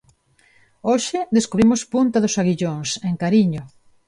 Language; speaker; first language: Galician; non-native, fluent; Spanish